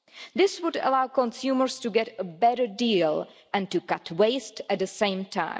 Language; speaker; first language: English; non-native, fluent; Czech